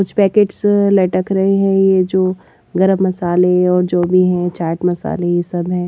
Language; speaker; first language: Hindi; native; Hindi